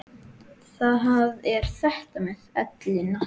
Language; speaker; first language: Icelandic; native; Icelandic